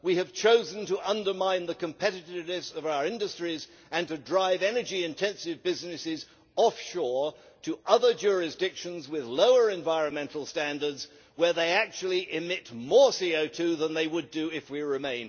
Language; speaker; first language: English; native; English